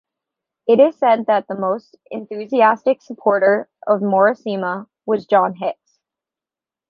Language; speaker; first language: English; native; English